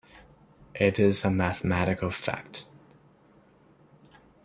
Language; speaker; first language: English; non-native, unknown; Chinese